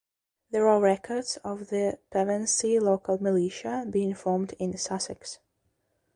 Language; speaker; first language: English; non-native, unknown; Belarusian